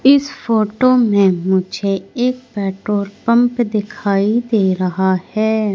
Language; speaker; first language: Hindi; native; Hindi